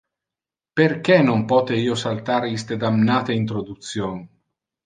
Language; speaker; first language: Interlingua; non-native, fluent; Italian